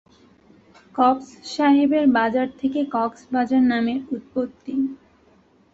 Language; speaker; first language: Bangla; native; Bangla